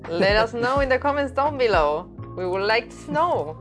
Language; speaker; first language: English; non-native, fluent; Spanish